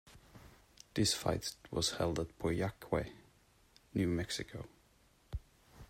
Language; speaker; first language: English; non-native, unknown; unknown